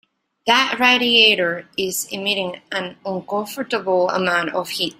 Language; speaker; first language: English; native; English